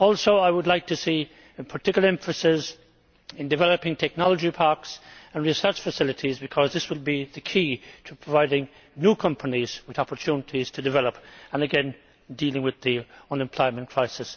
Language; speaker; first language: English; native; English